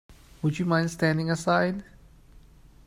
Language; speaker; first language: English; non-native, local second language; Cantonese